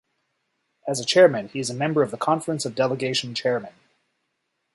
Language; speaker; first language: English; native; English